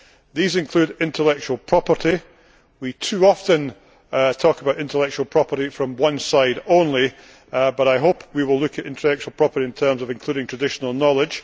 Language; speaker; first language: English; native; English